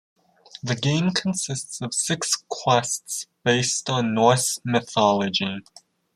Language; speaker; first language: English; native; English